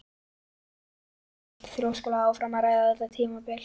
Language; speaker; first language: Icelandic; native; Icelandic